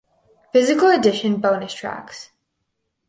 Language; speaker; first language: English; native; English